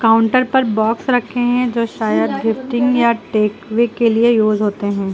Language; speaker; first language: Hindi; native; Hindi